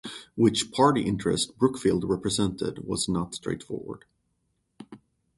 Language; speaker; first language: English; non-native, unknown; Swedish